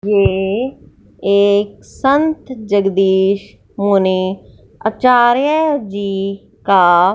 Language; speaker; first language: Hindi; non-native, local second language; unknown